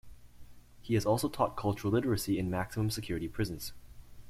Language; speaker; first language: English; native; English